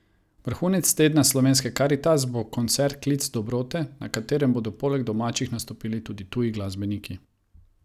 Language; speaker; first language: Slovenian; non-native, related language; Croatian